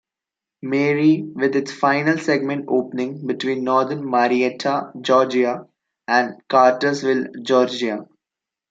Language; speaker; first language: English; non-native, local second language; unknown